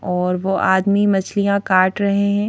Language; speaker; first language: Hindi; native; Hindi